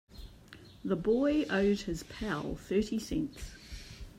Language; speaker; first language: English; native; English